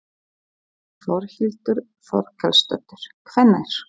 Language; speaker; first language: Icelandic; non-native, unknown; Polish